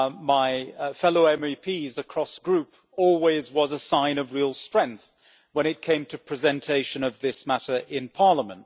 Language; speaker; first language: English; native; English